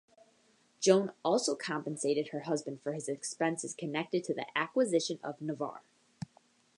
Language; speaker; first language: English; native; English